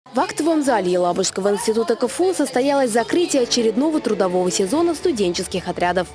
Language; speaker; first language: Russian; native; Russian